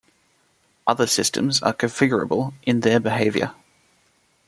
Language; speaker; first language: English; native; English